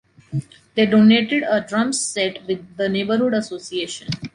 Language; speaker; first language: English; non-native, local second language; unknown